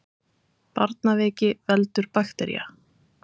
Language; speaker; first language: Icelandic; native; Icelandic